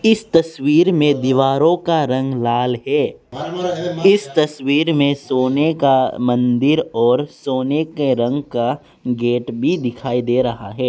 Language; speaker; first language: Hindi; non-native, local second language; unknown